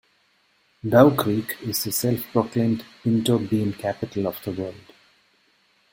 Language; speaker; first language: English; non-native, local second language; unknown